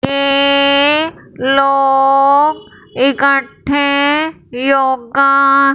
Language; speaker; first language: Hindi; non-native, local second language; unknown